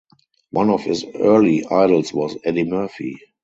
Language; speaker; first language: English; non-native, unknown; German